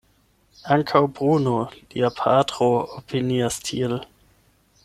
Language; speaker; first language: Esperanto; non-native, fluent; German